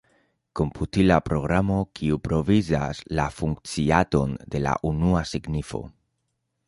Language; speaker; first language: Esperanto; non-native, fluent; Spanish